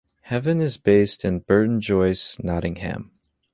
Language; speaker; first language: English; native; English